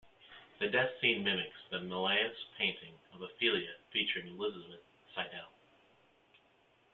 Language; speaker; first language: English; native; English